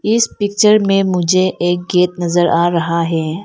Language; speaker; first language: Hindi; non-native, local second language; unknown